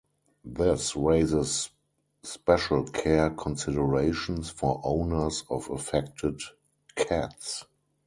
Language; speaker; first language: English; non-native, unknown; German